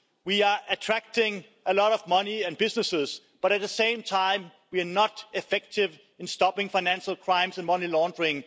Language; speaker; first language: English; non-native, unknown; Danish